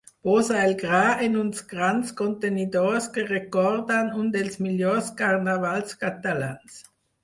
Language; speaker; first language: Catalan; non-native, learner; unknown